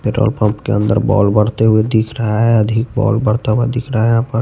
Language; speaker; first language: Hindi; non-native, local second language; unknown